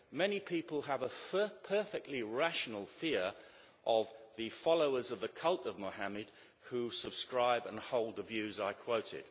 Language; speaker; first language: English; native; English